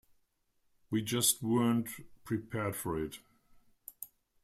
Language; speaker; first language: English; non-native, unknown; German